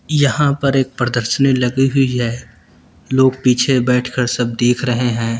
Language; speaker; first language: Hindi; native; Hindi